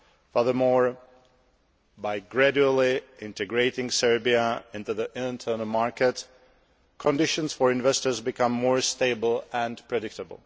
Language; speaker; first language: English; non-native, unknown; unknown